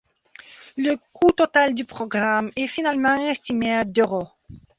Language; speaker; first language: French; non-native, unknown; Belarusian